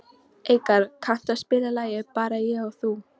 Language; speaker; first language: Icelandic; non-native, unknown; Polish